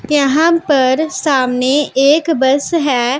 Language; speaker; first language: Hindi; non-native, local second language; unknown